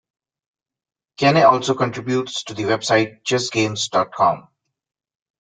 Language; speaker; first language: English; non-native, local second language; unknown